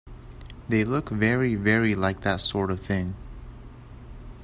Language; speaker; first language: English; native; English